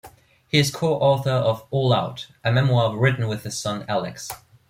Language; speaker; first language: English; non-native, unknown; German